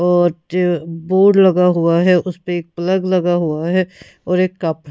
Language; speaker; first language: Hindi; non-native, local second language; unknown